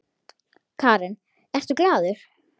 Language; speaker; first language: Icelandic; native; Icelandic